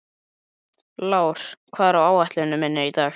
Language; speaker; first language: Icelandic; native; Icelandic